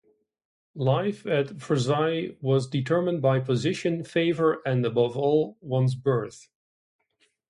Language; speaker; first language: English; non-native, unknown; Dutch